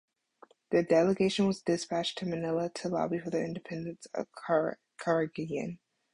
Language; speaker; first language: English; native; English